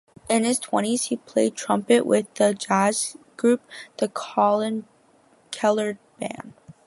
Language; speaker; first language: English; native; English